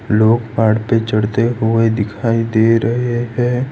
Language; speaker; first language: Hindi; non-native, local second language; Gujarati